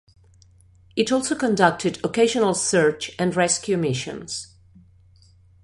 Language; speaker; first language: English; non-native, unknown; Catalan